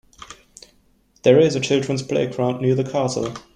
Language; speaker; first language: English; non-native, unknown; German